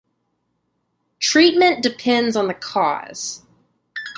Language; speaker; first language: English; native; English